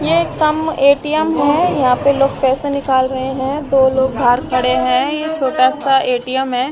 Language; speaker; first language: Hindi; native; Hindi